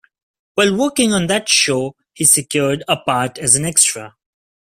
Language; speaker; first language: English; non-native, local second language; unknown